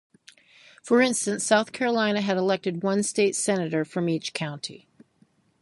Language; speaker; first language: English; native; English